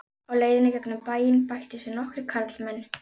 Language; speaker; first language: Icelandic; native; Icelandic